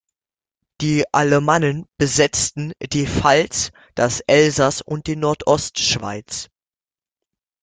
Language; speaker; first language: German; native; German